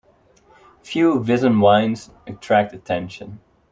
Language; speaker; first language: English; non-native, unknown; Dutch